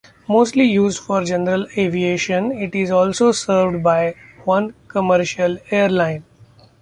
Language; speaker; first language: English; non-native, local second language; Marathi